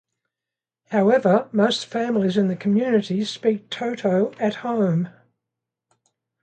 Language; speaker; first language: English; native; English